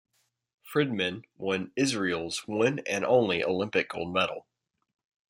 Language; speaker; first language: English; native; English